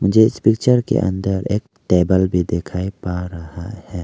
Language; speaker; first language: Hindi; early bilingual, other home language; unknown